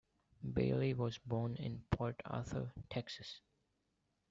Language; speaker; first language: English; non-native, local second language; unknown